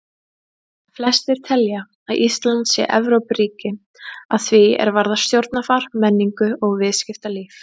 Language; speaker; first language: Icelandic; native; Icelandic